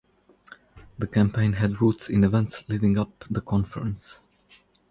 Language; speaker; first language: English; non-native, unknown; Croatian